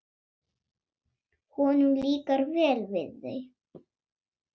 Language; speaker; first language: Icelandic; non-native, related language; Swedish